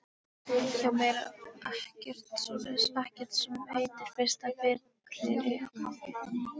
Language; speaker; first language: Icelandic; non-native, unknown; Polish